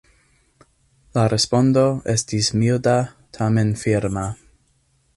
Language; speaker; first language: Esperanto; non-native, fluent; English